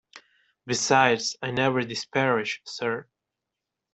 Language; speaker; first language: English; non-native, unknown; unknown